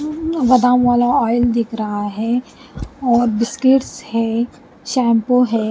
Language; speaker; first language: Hindi; non-native, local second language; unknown